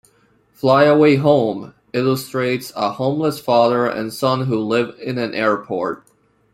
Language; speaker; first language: English; non-native, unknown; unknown